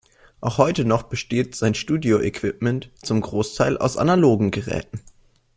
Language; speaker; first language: German; native; German